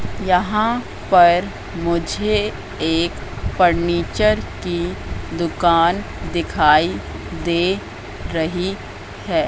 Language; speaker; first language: Hindi; native; Hindi